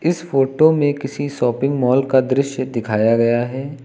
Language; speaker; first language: Hindi; native; Hindi